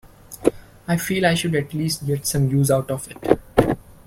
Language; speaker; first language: English; non-native, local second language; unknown